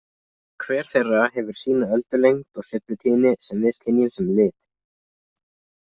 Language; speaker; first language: Icelandic; native; Icelandic